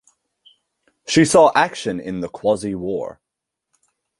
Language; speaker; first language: English; native; English